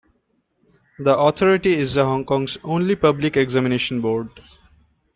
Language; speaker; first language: English; non-native, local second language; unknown